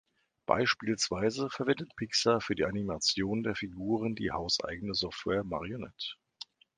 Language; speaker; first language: German; native; German